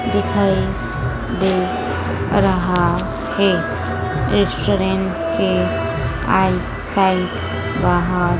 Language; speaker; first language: Hindi; native; Hindi